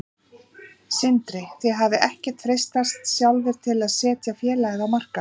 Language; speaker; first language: Icelandic; native; Icelandic